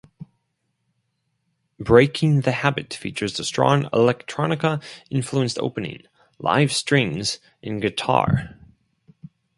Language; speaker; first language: English; non-native, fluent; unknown